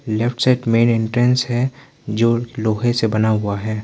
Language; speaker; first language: Hindi; non-native, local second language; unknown